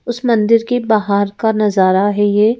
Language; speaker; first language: Hindi; native; Hindi